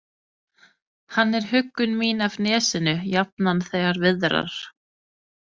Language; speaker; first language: Icelandic; non-native, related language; Danish